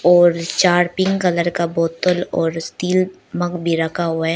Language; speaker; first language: Hindi; early bilingual, other home language; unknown